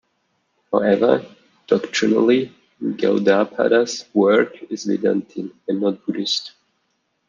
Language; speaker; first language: English; non-native, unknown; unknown